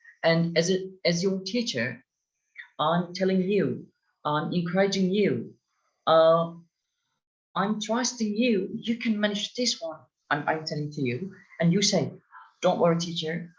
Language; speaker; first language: English; non-native, fluent; Turkish